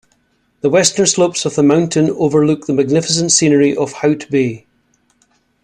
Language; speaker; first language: English; native; English